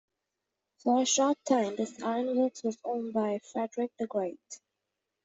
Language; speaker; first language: English; native; English